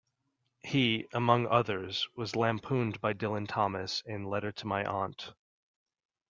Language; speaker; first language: English; native; English